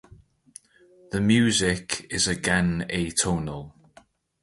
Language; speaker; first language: English; native; English